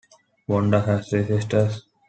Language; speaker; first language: English; non-native, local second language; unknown